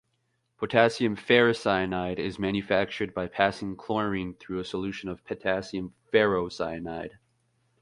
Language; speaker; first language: English; native; English